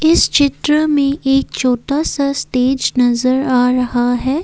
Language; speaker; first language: Hindi; non-native, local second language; Assamese